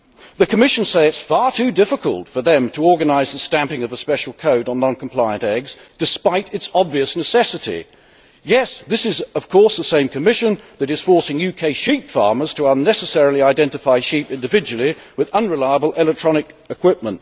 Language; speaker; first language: English; native; English